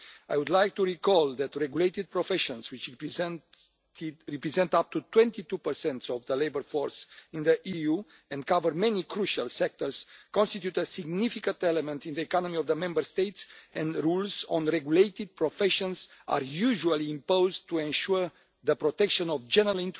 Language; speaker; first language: English; non-native, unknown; Romanian